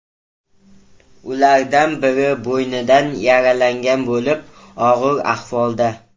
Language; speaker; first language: Uzbek; native; Uzbek